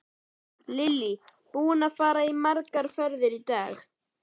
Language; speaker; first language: Icelandic; native; Icelandic